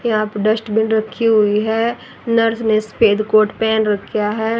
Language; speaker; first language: Hindi; native; Hindi